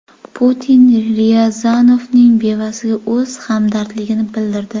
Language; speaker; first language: Uzbek; native; Uzbek